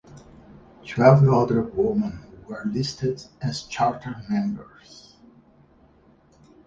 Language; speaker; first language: English; non-native, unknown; Portuguese